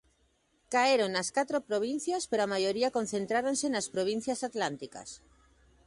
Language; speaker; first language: Galician; native; Galician